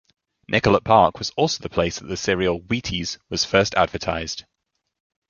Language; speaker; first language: English; native; English